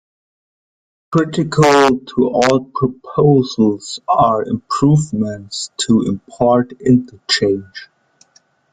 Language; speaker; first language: English; non-native, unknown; German